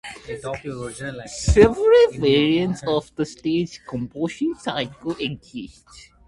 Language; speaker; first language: English; native; English